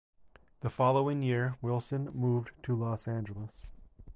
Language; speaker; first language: English; native; English